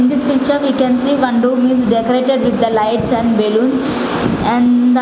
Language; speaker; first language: English; non-native, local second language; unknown